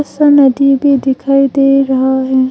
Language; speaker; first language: Hindi; early bilingual, other home language; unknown